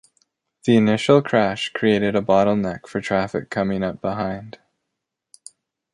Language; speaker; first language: English; native; English